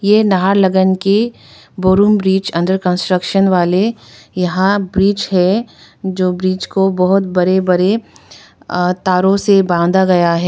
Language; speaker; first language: Hindi; non-native, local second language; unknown